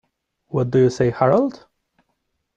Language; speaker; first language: English; non-native, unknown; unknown